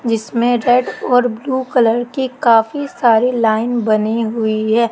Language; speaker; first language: Hindi; native; Hindi